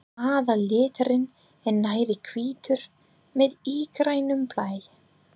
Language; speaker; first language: Icelandic; non-native, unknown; English